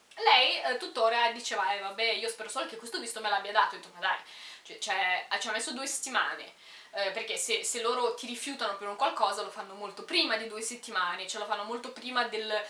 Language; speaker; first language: Italian; early bilingual, other home language; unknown